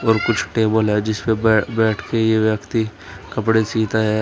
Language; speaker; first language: Hindi; native; Hindi